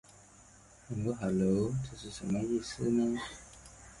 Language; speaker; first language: English; non-native, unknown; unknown